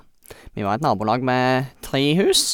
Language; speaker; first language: Norwegian; native; Norwegian